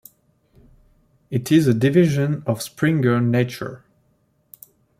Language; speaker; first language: English; non-native, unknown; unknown